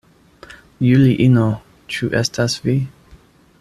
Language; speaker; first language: Esperanto; non-native, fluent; English